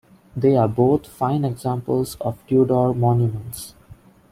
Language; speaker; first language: English; non-native, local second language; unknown